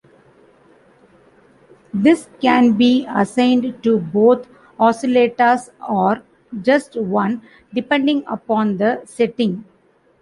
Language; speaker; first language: English; non-native, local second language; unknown